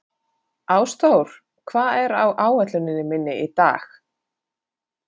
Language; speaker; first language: Icelandic; non-native, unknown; Finnish